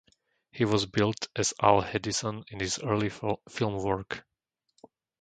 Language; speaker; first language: English; non-native, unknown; Slovak